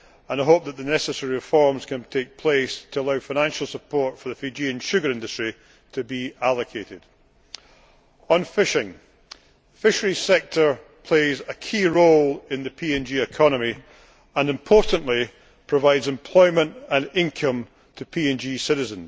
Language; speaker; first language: English; native; English